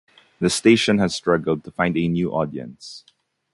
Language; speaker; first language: English; non-native, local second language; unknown